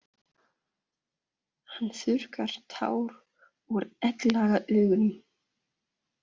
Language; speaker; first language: Icelandic; non-native, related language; Danish